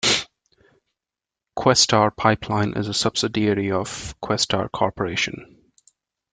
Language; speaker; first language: English; non-native, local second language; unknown